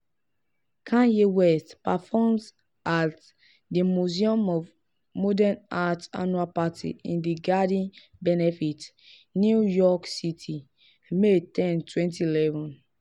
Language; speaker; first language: English; non-native, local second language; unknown